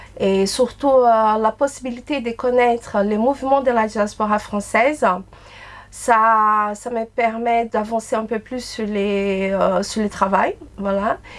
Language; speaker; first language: French; non-native, fluent; Portuguese